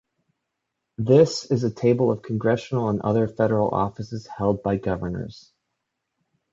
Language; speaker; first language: English; native; English